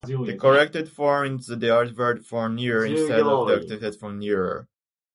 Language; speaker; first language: English; native; English